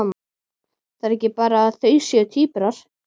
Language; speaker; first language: Icelandic; native; Icelandic